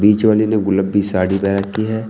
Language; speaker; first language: Hindi; native; Hindi